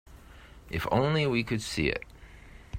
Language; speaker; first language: English; native; English